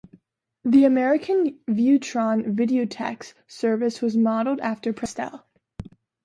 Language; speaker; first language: English; native; English